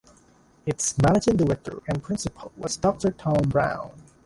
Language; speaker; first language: English; non-native, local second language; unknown